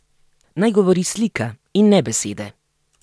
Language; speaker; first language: Slovenian; native; Slovenian